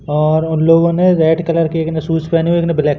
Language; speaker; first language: Hindi; native; Hindi